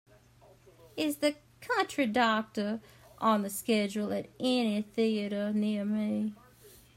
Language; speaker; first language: English; native; English